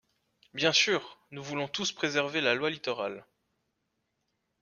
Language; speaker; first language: French; native; French